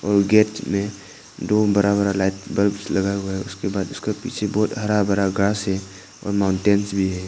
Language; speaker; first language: Hindi; non-native, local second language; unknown